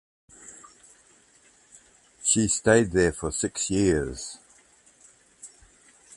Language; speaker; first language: English; native; English